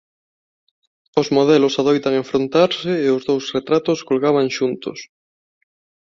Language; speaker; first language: Galician; non-native, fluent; Spanish